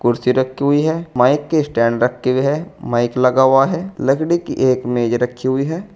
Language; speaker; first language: Hindi; native; Hindi